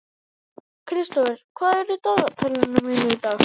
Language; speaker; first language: Icelandic; native; Icelandic